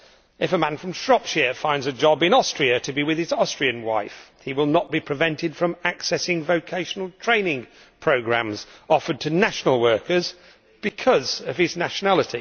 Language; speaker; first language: English; native; English